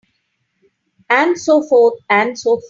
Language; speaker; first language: English; non-native, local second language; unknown